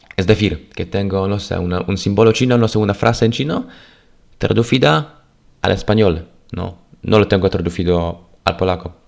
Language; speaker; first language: Spanish; non-native, fluent; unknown